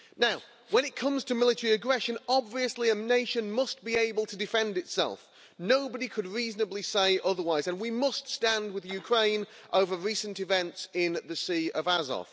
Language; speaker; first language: English; native; English